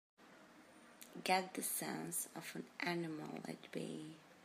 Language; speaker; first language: English; native; English